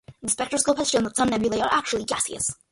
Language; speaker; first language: English; early bilingual, other home language; Malayalam